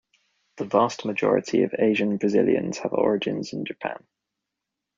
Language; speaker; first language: English; native; English